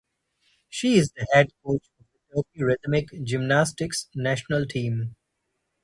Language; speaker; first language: English; non-native, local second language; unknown